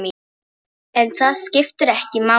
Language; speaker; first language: Icelandic; non-native, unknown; Polish